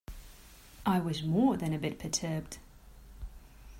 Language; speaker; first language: English; non-native, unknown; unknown